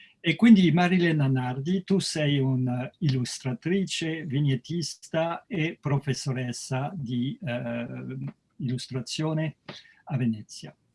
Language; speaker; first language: Italian; non-native, fluent; French